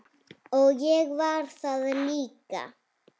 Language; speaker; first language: Icelandic; native; Icelandic